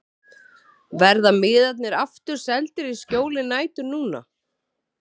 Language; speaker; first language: Icelandic; native; Icelandic